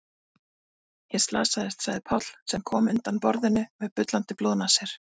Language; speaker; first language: Icelandic; native; Icelandic